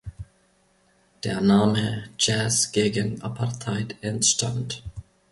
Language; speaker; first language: German; non-native, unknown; Finnish